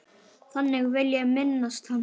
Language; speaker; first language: Icelandic; native; Icelandic